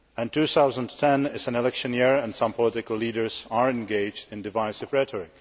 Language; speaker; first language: English; non-native, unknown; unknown